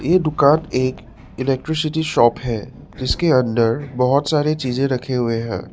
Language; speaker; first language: Hindi; non-native, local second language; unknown